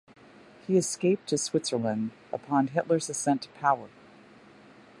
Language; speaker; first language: English; native; English